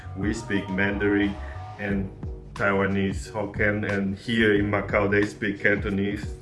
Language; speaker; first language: English; non-native, fluent; Chinese